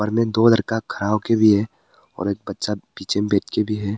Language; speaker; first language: Hindi; early bilingual, other home language; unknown